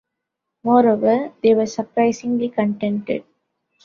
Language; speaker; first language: English; non-native, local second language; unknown